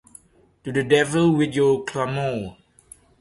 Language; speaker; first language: English; non-native, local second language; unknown